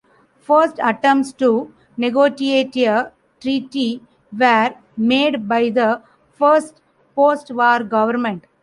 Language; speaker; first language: English; non-native, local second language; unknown